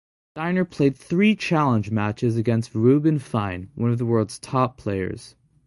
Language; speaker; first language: English; native; English